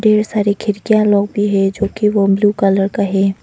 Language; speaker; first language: Hindi; non-native, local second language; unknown